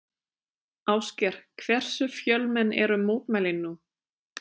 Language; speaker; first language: Icelandic; non-native, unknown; German